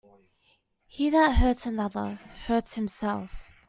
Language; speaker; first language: English; native; English